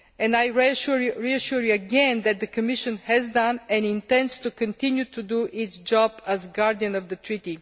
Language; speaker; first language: English; non-native, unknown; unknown